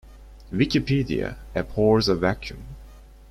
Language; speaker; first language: English; non-native, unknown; Turkish